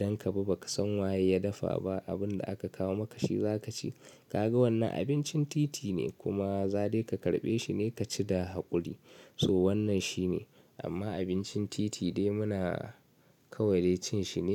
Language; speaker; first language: Hausa; native; Hausa